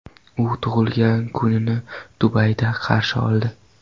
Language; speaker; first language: Uzbek; non-native, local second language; Kara-Kalpak